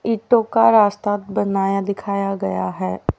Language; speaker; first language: Hindi; native; Hindi